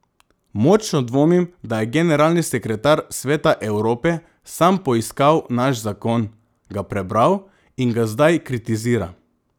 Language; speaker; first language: Slovenian; non-native, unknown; Macedonian